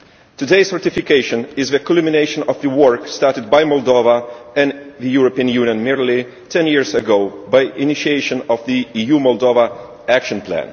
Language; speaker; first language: English; non-native, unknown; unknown